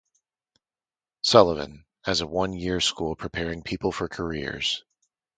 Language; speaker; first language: English; native; English